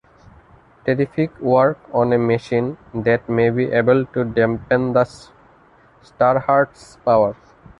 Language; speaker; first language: English; non-native, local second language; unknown